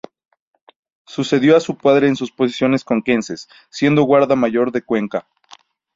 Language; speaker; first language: Spanish; native; Spanish